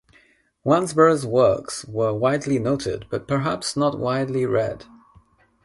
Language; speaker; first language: English; non-native, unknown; Nepali